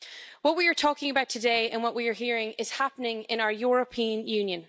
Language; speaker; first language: English; native; English